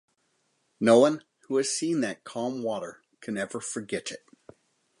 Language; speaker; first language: English; native; English